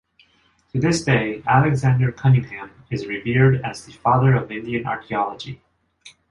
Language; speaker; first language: English; non-native, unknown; Japanese